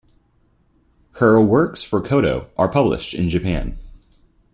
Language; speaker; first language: English; native; English